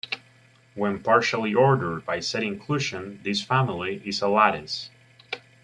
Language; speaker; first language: English; native; English